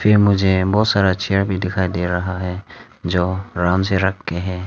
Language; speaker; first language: Hindi; non-native, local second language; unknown